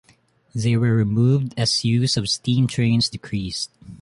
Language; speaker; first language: English; non-native, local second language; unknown